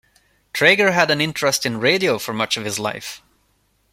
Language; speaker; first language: English; non-native, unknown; Swedish